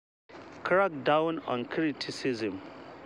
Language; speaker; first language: English; non-native, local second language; Hausa